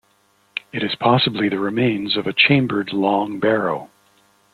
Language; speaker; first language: English; native; English